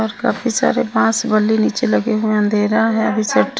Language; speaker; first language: Hindi; non-native, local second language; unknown